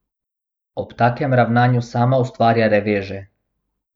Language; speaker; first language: Slovenian; non-native, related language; Bosnian